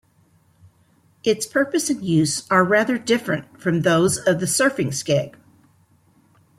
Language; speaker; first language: English; native; English